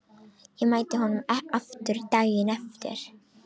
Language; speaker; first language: Icelandic; non-native, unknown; Romanian